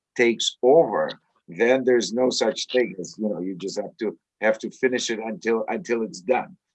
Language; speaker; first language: English; non-native, fluent; Russian